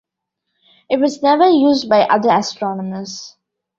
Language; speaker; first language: English; non-native, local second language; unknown